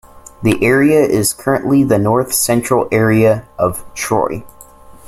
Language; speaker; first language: English; native; English